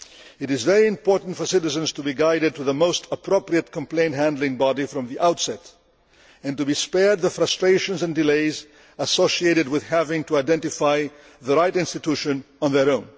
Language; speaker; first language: English; non-native, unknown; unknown